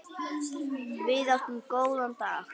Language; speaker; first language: Icelandic; native; Icelandic